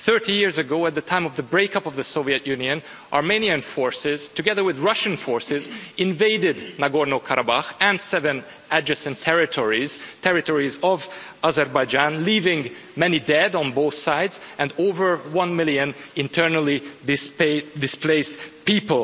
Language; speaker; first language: English; non-native, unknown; Hungarian